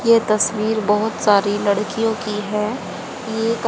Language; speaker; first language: Hindi; native; Hindi